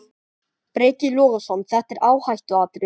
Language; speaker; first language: Icelandic; native; Icelandic